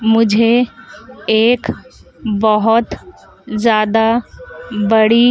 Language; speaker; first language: Hindi; native; Hindi